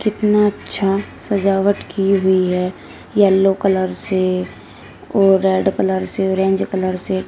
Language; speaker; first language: Hindi; native; Hindi